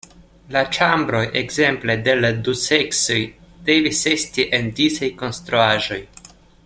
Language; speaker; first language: Esperanto; non-native, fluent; Russian